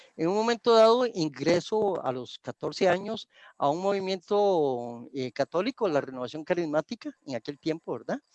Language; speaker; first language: Spanish; native; Spanish